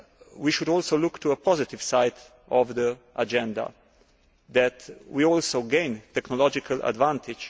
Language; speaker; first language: English; non-native, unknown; Slovenian